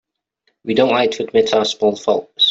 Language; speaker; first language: English; native; English